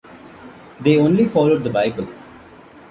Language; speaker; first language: English; non-native, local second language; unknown